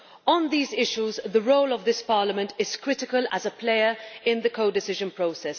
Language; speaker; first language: English; non-native, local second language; Maltese